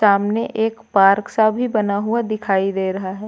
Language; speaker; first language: Hindi; native; Hindi